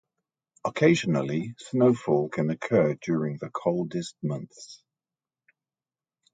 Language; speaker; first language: English; native; English